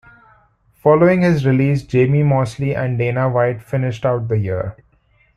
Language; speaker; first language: English; non-native, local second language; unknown